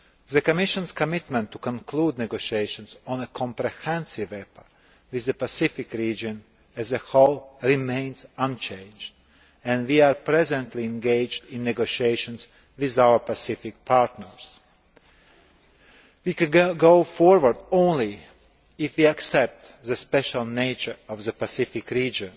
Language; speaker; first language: English; non-native, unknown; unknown